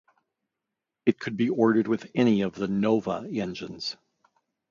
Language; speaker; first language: English; native; English